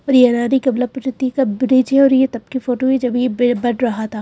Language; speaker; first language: Hindi; native; Hindi